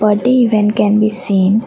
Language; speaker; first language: English; non-native, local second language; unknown